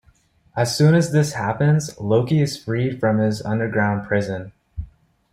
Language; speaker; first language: English; native; English